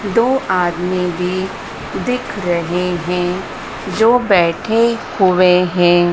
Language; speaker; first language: Hindi; native; Hindi